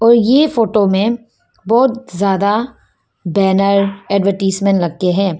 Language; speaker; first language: Hindi; non-native, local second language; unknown